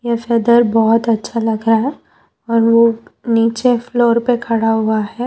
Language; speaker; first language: Hindi; non-native, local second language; Gujarati